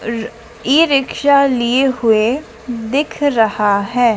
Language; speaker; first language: Hindi; native; Hindi